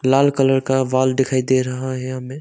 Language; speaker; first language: Hindi; non-native, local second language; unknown